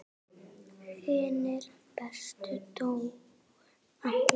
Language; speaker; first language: Icelandic; native; Icelandic